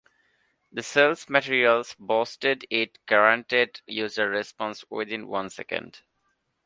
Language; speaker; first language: English; non-native, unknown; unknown